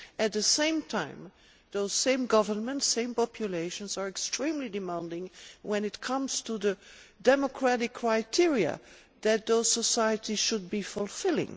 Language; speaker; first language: English; non-native, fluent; Dutch